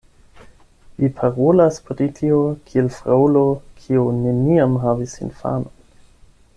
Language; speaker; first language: Esperanto; non-native, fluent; German